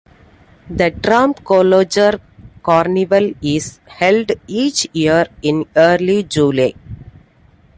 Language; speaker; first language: English; non-native, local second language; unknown